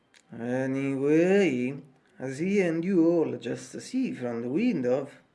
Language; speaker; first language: English; non-native, fluent; Italian